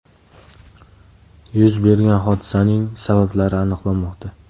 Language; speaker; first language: Uzbek; native; Uzbek